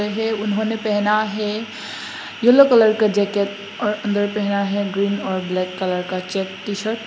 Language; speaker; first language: Hindi; non-native, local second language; Bangla